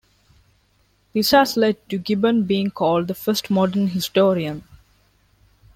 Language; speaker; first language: English; non-native, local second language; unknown